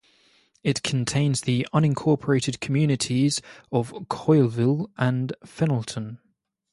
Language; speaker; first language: English; native; English